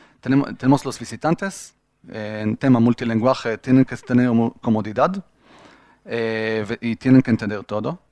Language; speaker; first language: Spanish; non-native, fluent; Hebrew